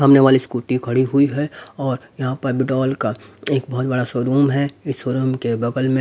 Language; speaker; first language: Hindi; native; Hindi